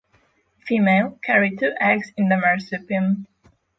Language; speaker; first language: English; non-native, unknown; Polish